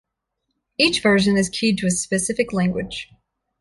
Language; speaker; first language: English; native; English